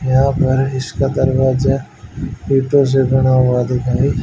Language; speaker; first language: Hindi; native; Hindi